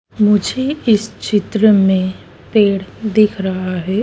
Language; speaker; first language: Hindi; native; Hindi